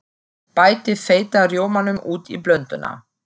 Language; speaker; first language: Icelandic; non-native, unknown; German